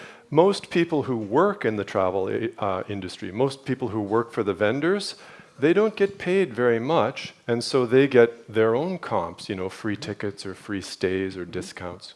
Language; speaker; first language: English; native; English